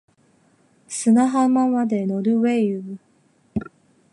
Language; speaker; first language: Japanese; non-native, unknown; Chinese